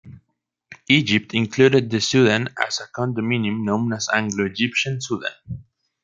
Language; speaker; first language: English; non-native, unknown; Spanish